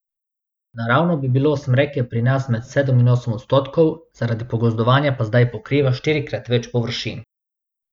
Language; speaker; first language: Slovenian; non-native, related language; Bosnian